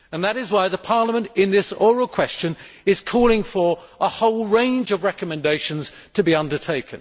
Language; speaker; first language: English; native; English